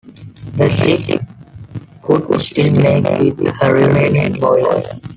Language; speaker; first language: English; non-native, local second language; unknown